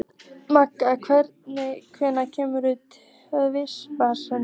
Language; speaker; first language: Icelandic; native; Icelandic